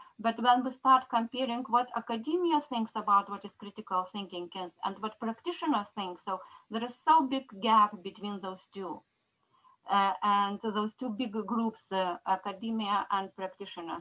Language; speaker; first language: English; non-native, fluent; Lithuanian